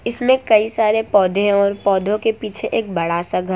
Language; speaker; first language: Hindi; non-native, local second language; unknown